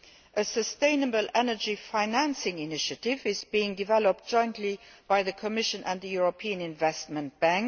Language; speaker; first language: English; non-native, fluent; Luxembourgish